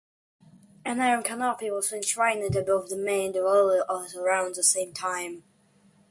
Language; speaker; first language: English; non-native, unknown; Ukrainian